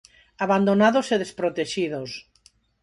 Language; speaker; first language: Galician; non-native, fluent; Spanish